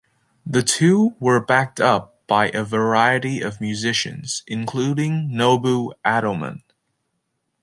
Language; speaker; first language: English; native; English